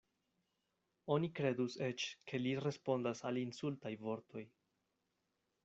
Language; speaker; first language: Esperanto; non-native, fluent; Spanish